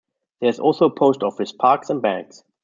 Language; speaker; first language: English; non-native, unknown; German